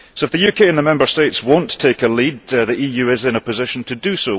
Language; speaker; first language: English; early bilingual, heritage; English